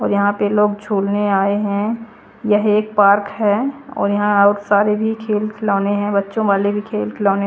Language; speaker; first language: Hindi; native; Hindi